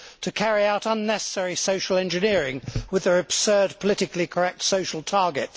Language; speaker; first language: English; native; English